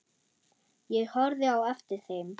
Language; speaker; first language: Icelandic; non-native, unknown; German